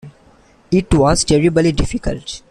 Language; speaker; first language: English; non-native, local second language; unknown